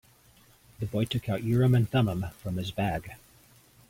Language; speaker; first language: English; native; English